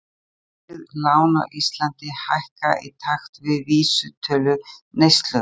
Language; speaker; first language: Icelandic; native; Icelandic